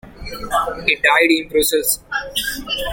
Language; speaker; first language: English; non-native, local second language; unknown